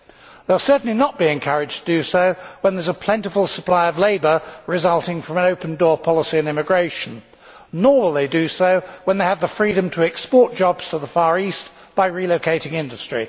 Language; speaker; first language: English; native; English